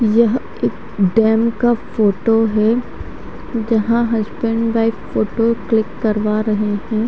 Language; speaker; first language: Hindi; native; Hindi